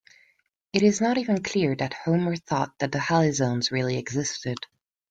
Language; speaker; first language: English; non-native, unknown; Spanish